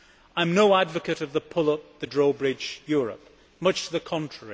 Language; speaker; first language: English; native; English